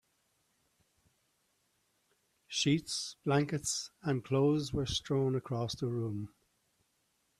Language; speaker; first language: English; native; English